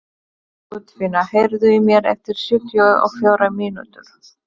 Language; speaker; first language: Icelandic; non-native, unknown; Polish